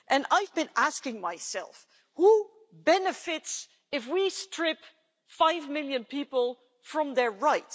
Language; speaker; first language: English; non-native, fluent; Dutch